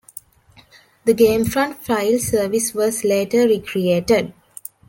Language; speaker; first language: English; non-native, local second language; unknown